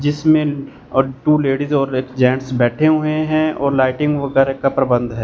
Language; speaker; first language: Hindi; non-native, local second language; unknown